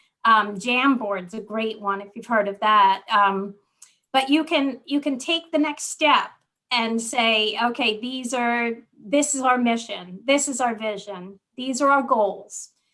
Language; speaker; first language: English; native; English